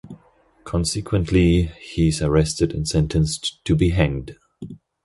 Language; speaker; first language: English; non-native, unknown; German